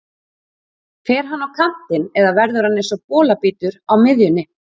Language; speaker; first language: Icelandic; native; Icelandic